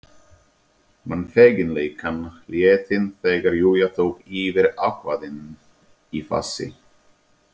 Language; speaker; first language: Icelandic; non-native, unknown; Czech